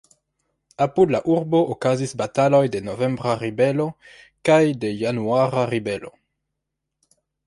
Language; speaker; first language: Esperanto; non-native, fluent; French